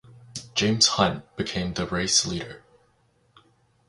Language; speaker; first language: English; native; English